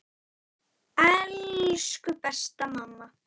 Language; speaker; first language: Icelandic; native; Icelandic